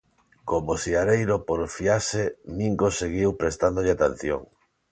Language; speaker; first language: Galician; non-native, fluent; Spanish